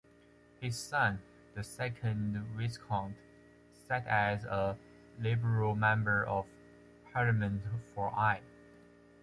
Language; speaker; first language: English; non-native, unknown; Chinese